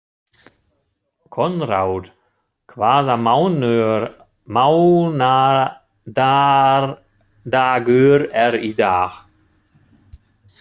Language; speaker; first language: Icelandic; non-native, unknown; German